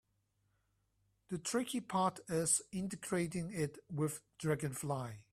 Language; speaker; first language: English; non-native, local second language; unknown